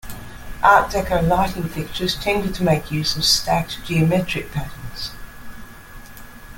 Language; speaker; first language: English; native; English